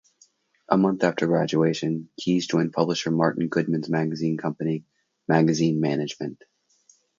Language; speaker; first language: English; native; English